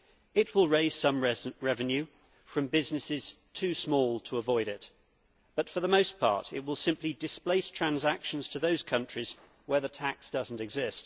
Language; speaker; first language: English; native; English